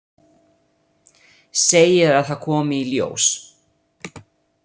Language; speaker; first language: Icelandic; non-native, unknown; Italian